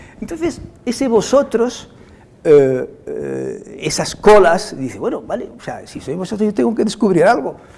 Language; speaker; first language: Spanish; non-native, fluent; Arabic